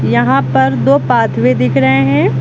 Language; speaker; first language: Hindi; native; Hindi